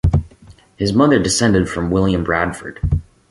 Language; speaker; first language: English; native; English